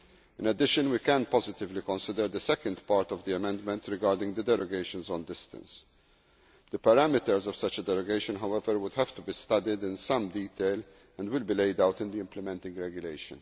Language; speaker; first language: English; non-native, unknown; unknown